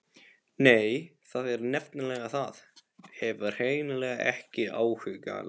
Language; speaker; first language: Icelandic; non-native, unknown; Polish